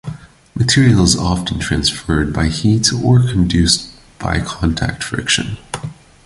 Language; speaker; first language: English; non-native, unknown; Portuguese